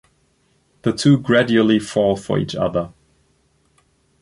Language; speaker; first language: English; non-native, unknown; German